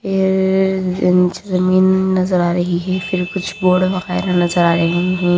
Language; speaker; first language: Hindi; native; Hindi